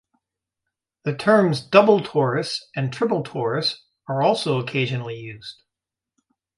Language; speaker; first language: English; native; English